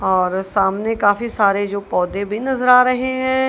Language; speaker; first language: Hindi; non-native, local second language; Punjabi